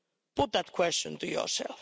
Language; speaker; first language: English; non-native, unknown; Finnish